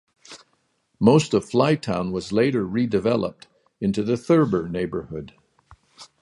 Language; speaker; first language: English; native; English